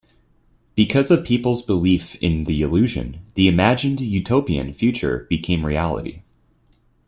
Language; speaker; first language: English; native; English